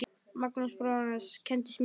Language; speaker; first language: Icelandic; native; Icelandic